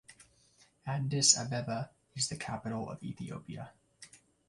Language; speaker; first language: English; native; English